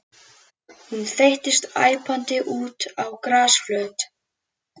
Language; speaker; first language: Icelandic; native; Icelandic